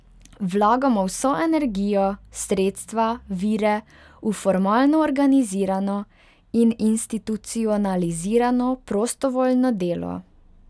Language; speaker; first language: Slovenian; non-native, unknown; Hungarian